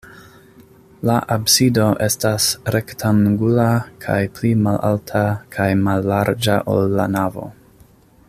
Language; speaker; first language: Esperanto; non-native, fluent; English